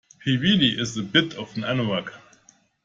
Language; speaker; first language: English; non-native, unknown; German